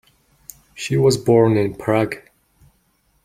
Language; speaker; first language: English; non-native, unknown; Mongolian